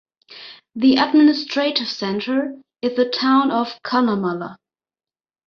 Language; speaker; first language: English; non-native, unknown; German